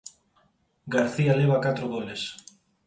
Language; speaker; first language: Galician; non-native, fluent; Spanish